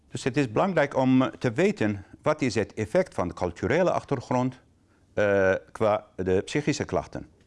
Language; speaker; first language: Dutch; non-native, fluent; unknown